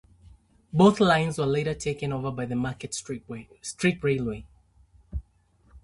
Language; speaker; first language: English; native; English